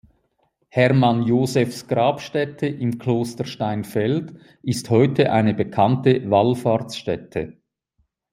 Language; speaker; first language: German; native; German